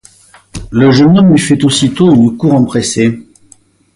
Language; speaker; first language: French; native; French